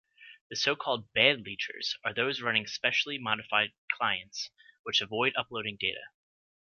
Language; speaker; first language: English; native; English